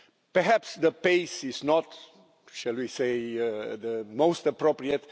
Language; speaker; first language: English; non-native, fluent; Romanian